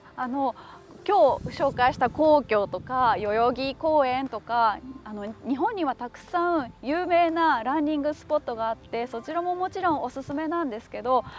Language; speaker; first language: Japanese; native; Japanese